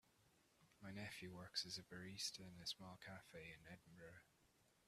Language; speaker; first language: English; native; English